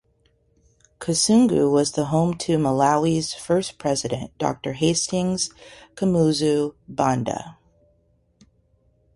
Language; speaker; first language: English; native; English